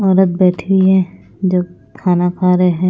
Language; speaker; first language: Hindi; non-native, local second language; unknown